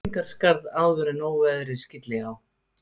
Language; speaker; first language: Icelandic; native; Icelandic